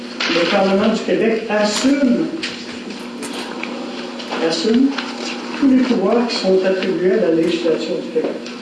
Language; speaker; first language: French; native; French